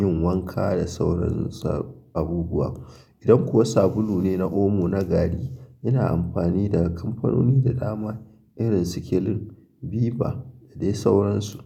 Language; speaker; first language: Hausa; native; Hausa